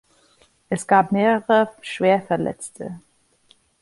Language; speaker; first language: German; non-native, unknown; English